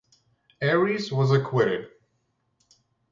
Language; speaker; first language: English; native; English